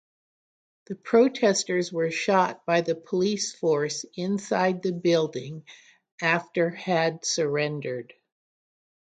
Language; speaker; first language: English; native; English